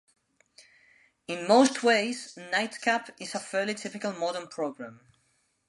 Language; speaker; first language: English; non-native, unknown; Spanish